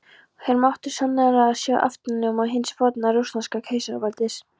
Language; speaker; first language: Icelandic; non-native, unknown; Polish